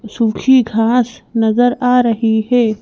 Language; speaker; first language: Hindi; native; Hindi